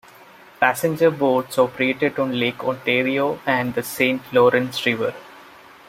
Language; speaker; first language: English; non-native, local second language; Malayalam